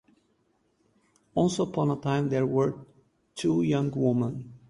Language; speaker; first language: English; native; English